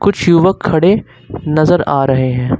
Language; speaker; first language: Hindi; native; Hindi